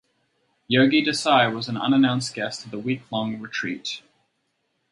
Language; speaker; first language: English; native; English